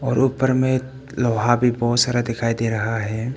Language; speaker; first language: Hindi; early bilingual, other home language; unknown